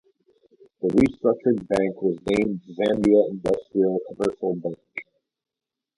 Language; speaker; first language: English; native; English